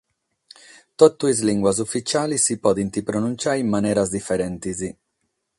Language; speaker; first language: Sardinian; non-native, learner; Catalan